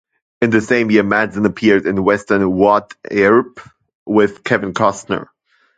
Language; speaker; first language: English; non-native, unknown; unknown